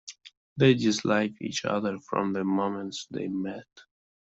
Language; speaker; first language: English; non-native, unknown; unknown